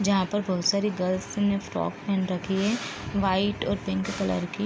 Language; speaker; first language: Hindi; native; Hindi